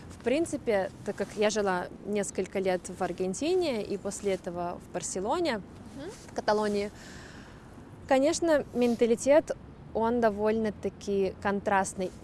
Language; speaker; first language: Russian; native; Russian